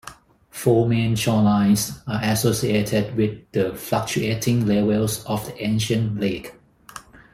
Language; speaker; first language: English; non-native, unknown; Thai